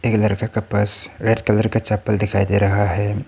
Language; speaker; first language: Hindi; non-native, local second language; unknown